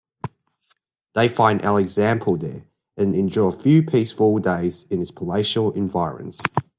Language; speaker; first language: English; native; English